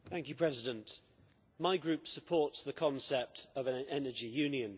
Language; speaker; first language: English; native; English